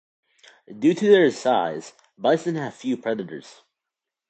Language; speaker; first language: English; native; English